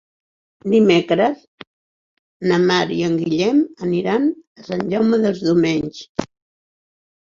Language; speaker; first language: Catalan; non-native, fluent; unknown